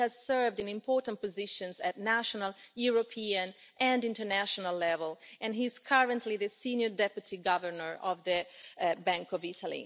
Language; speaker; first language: English; non-native, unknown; Italian